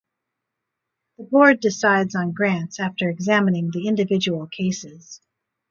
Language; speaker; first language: English; native; English